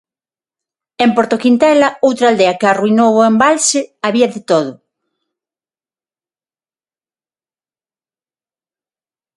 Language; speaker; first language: Galician; non-native, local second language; Spanish